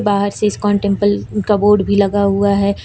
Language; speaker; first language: Hindi; native; Hindi